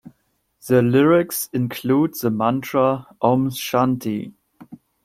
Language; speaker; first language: English; non-native, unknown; German